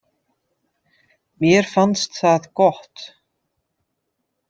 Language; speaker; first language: Icelandic; non-native, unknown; Dutch